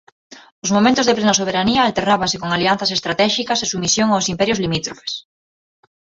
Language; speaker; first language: Galician; non-native, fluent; Spanish